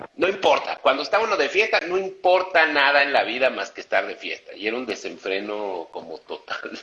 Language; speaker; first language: Spanish; native; Spanish